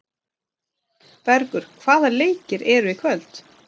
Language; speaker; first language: Icelandic; non-native, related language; Swedish